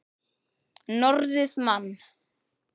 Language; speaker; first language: Icelandic; native; Icelandic